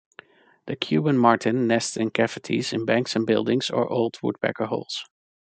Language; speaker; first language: English; non-native, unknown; Dutch